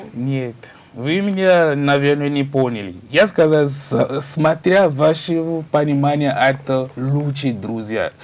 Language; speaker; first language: Russian; non-native, learner; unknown